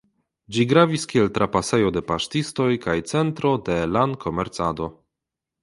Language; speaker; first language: Esperanto; non-native, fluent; Polish